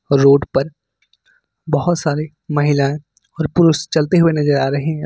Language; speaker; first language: Hindi; native; Hindi